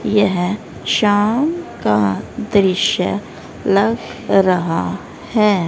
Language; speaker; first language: Hindi; native; Hindi